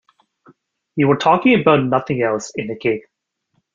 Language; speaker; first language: English; native; English